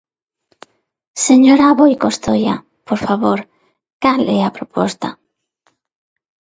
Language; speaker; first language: Galician; non-native, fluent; Spanish